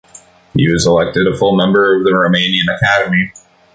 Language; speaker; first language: English; native; English